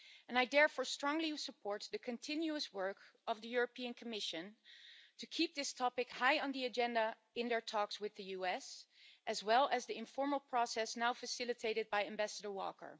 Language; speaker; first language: English; non-native, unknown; Dutch